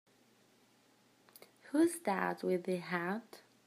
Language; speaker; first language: English; native; English